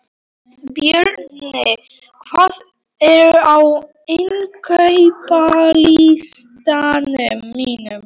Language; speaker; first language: Icelandic; non-native, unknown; Polish